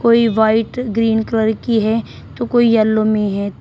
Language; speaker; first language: Hindi; native; Hindi